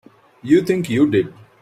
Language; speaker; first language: English; non-native, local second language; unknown